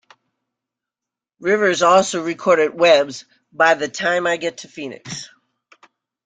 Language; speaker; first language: English; native; English